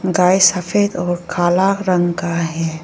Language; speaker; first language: Hindi; non-native, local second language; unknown